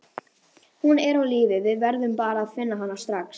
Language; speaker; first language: Icelandic; native; Icelandic